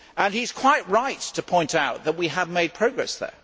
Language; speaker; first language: English; native; English